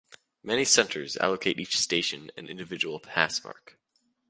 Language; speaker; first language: English; native; English